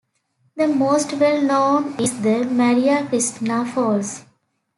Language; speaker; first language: English; native; English